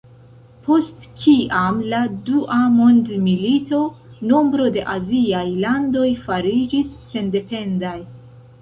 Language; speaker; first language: Esperanto; non-native, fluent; Central Kurdish